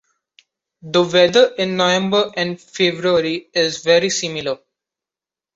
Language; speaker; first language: English; non-native, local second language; Marathi